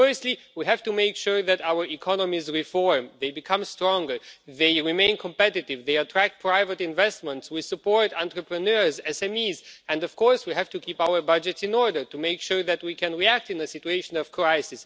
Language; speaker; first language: English; non-native, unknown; Romanian